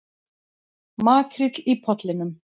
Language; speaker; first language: Icelandic; native; Icelandic